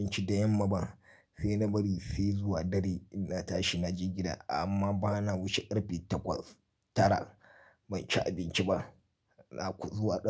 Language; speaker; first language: Hausa; native; Hausa